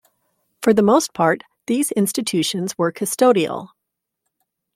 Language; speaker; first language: English; native; English